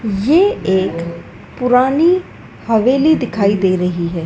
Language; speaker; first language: Hindi; native; Hindi